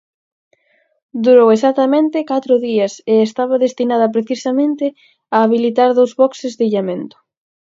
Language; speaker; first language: Galician; native; Galician